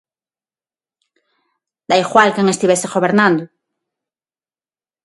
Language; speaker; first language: Galician; non-native, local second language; Spanish